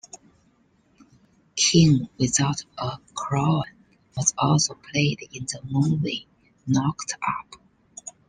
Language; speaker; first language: English; non-native, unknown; Chinese